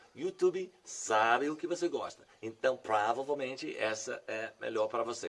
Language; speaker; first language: Portuguese; non-native, fluent; English